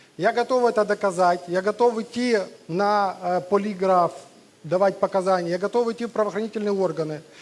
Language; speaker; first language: Russian; native; Russian